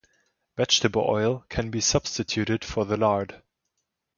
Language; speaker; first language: English; non-native, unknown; German